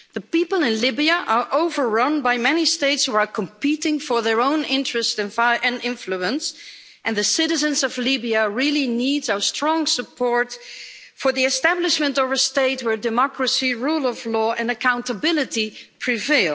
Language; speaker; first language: English; non-native, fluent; Dutch